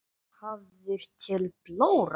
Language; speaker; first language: Icelandic; non-native, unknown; English